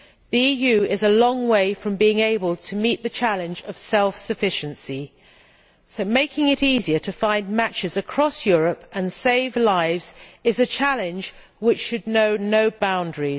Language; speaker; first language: English; native; English